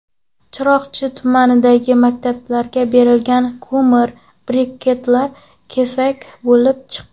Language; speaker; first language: Uzbek; non-native, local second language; Kara-Kalpak